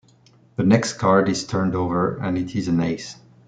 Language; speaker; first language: English; non-native, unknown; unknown